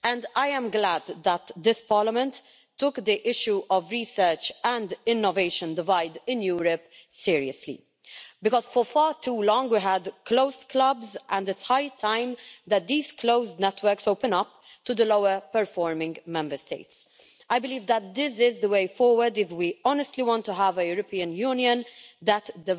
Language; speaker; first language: English; non-native, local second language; Maltese